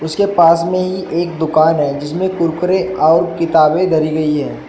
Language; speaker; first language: Hindi; native; Hindi